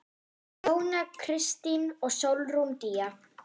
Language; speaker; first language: Icelandic; non-native, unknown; German